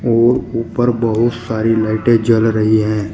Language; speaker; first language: Hindi; native; Hindi